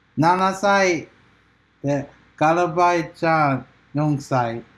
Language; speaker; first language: Japanese; non-native, learner; English